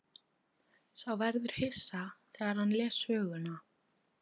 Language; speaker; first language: Icelandic; non-native, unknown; Polish